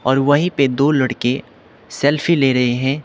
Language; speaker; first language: Hindi; non-native, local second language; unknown